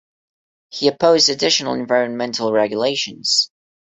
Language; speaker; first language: English; non-native, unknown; Portuguese